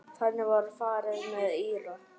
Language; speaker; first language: Icelandic; native; Icelandic